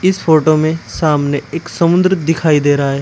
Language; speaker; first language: Hindi; native; Hindi